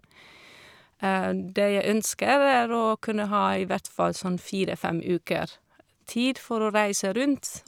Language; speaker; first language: Norwegian; non-native, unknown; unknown